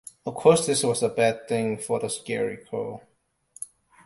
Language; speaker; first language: English; non-native, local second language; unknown